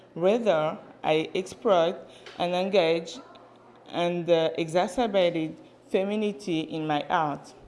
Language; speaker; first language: English; non-native, learner; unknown